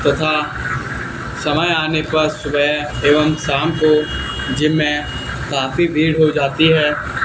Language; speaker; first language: Hindi; native; Hindi